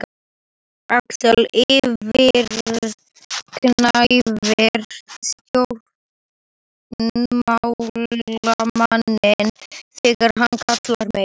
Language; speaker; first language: Icelandic; non-native, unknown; Slovak